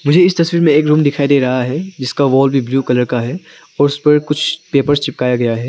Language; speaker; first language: Hindi; non-native, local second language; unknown